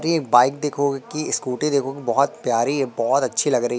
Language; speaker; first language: Hindi; native; Hindi